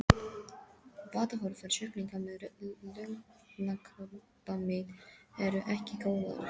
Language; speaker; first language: Icelandic; non-native, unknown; English